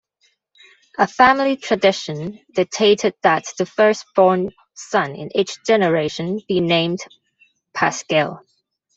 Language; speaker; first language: English; non-native, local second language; Cantonese